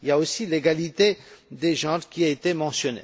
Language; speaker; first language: French; non-native, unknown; Romanian